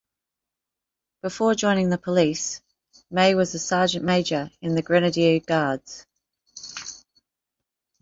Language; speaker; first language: English; native; English